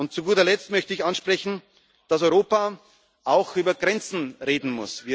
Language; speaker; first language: German; native; German